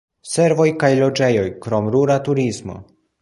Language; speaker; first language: Esperanto; non-native, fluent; Polish